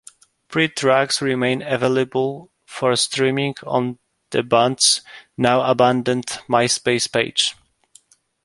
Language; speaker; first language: English; non-native, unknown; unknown